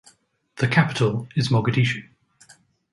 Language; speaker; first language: English; native; English